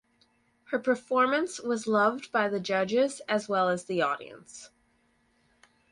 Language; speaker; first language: English; native; English